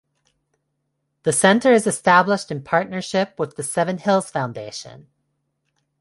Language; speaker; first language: English; non-native, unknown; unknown